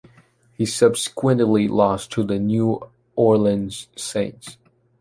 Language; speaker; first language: English; non-native, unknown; Chinese